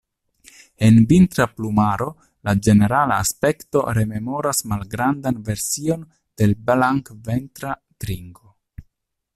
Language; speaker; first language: Esperanto; non-native, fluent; Italian